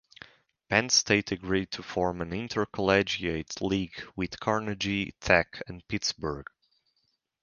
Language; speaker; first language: English; native; English